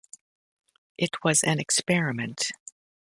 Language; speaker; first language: English; native; English